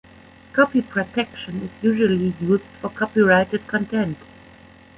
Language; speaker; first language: English; non-native, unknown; German